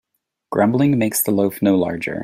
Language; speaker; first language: English; native; English